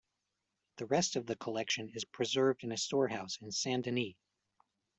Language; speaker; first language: English; native; English